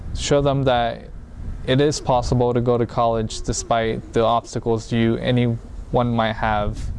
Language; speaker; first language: English; early bilingual, other home language; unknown